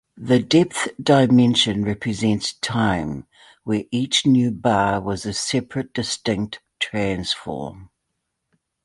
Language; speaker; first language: English; native; English